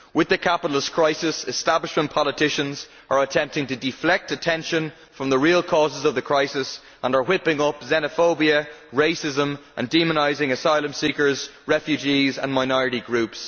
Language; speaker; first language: English; native; English